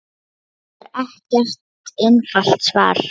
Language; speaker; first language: Icelandic; non-native, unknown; Lithuanian